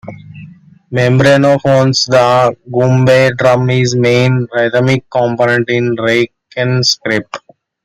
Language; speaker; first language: English; non-native, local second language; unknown